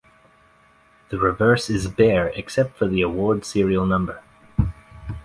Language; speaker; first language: English; native; English